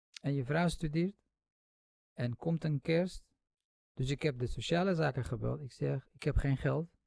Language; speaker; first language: Dutch; non-native, fluent; Central Kurdish